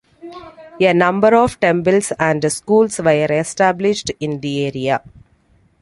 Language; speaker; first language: English; non-native, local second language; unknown